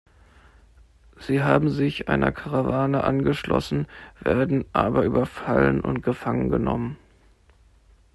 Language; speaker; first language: German; native; German